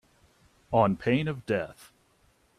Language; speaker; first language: English; native; English